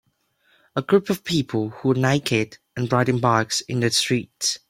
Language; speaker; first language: English; native; English